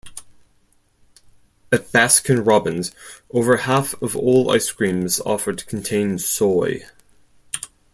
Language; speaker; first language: English; non-native, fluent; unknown